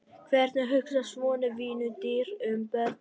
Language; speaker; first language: Icelandic; non-native, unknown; Vietnamese